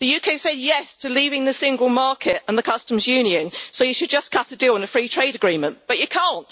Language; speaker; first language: English; native; English